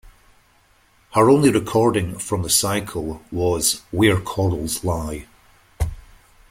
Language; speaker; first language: English; native; English